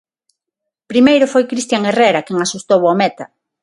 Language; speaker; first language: Galician; non-native, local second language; Spanish